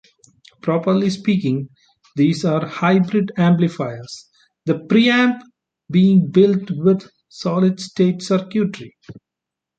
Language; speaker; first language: English; non-native, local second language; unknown